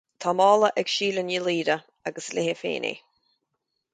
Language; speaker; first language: Irish; native; Irish